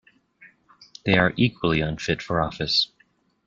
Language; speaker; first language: English; native; English